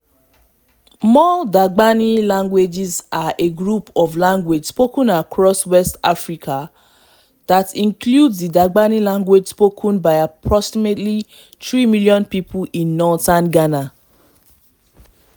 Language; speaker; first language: English; non-native, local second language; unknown